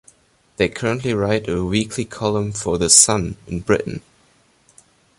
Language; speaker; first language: English; non-native, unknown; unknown